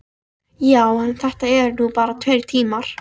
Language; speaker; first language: Icelandic; native; Icelandic